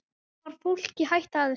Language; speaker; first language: Icelandic; native; Icelandic